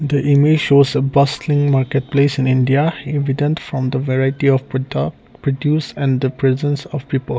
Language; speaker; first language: English; non-native, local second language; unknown